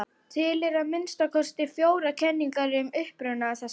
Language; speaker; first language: Icelandic; native; Icelandic